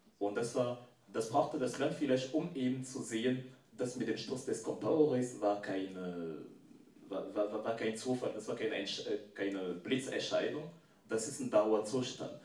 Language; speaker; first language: German; non-native, fluent; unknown